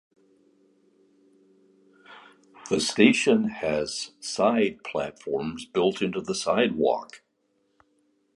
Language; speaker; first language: English; native; English